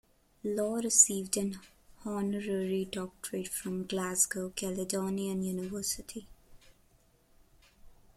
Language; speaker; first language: English; non-native, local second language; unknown